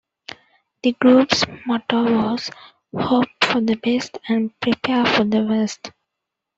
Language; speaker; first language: English; non-native, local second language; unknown